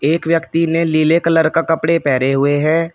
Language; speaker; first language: Hindi; native; Hindi